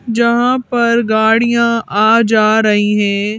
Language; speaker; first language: Hindi; native; Hindi